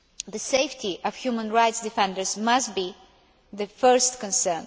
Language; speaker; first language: English; non-native, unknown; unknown